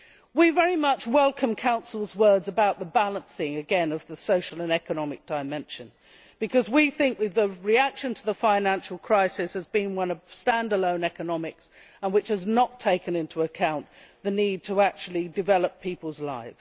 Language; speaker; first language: English; native; English